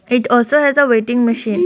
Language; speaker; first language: English; non-native, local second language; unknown